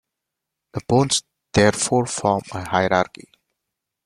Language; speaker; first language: English; non-native, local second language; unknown